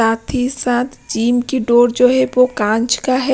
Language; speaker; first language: Hindi; non-native, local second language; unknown